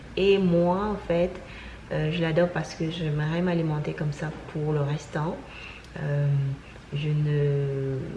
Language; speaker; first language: French; non-native, local second language; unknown